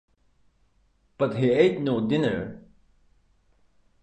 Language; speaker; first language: English; non-native, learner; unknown